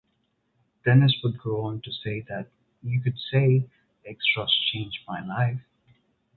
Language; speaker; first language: English; non-native, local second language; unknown